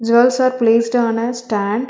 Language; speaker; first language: English; non-native, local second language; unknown